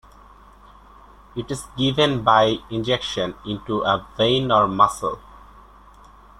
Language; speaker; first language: English; native; English